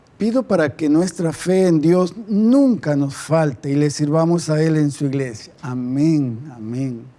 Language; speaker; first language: Spanish; native; Spanish